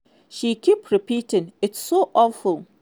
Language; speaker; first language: English; non-native, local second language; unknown